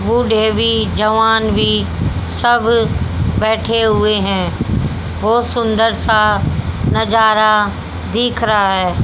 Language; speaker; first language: Hindi; native; Hindi